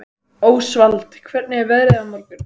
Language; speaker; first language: Icelandic; native; Icelandic